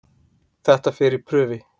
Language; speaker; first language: Icelandic; native; Icelandic